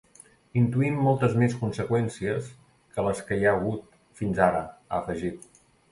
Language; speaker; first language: Catalan; native; Catalan